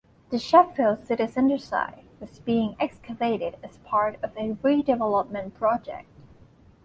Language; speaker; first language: English; non-native, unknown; Thai